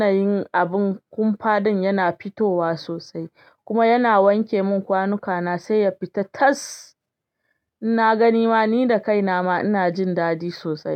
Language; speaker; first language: Hausa; non-native, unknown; Yoruba